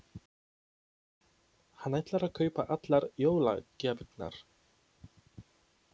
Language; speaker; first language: Icelandic; non-native, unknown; Polish